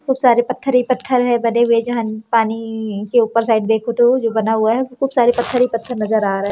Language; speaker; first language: Hindi; native; Hindi